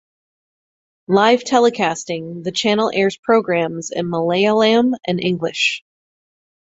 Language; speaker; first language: English; native; English